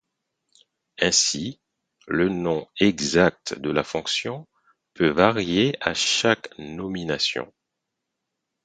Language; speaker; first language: French; non-native, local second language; Haitian Creole